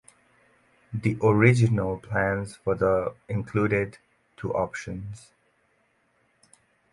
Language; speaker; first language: English; native; English